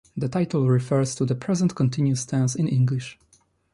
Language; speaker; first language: English; non-native, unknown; Polish